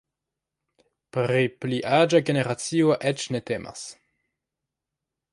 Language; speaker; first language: Esperanto; non-native, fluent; French